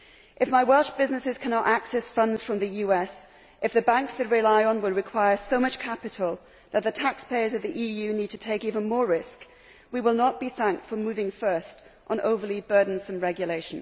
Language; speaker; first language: English; native; English